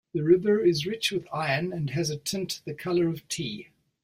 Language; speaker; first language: English; native; English